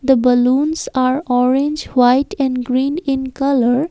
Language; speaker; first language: English; non-native, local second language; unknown